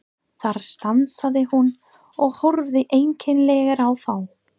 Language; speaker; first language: Icelandic; non-native, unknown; English